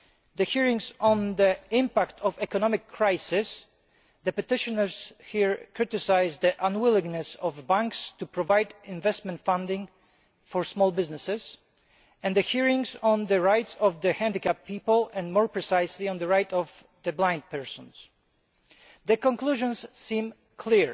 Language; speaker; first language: English; non-native, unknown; Polish